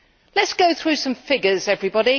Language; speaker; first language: English; native; English